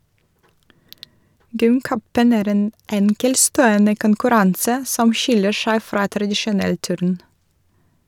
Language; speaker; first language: Norwegian; non-native, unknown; Russian